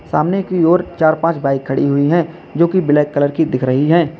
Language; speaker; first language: Hindi; native; Hindi